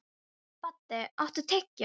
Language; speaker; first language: Icelandic; non-native, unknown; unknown